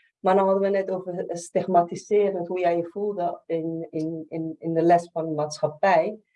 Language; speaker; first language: Dutch; early bilingual, other home language; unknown